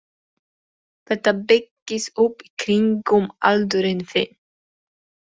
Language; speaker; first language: Icelandic; non-native, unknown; Polish